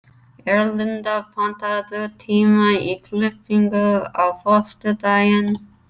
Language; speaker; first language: Icelandic; non-native, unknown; English